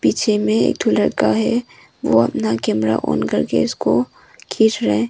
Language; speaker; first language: Hindi; non-native, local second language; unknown